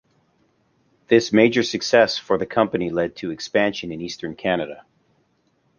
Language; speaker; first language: English; native; English